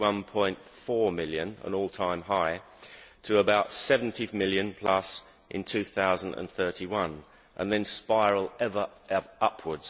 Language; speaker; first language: English; native; English